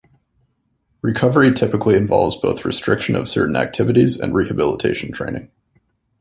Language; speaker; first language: English; native; English